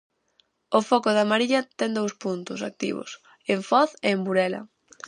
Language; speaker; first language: Galician; native; Galician